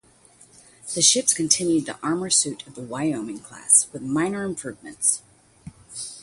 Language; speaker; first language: English; native; English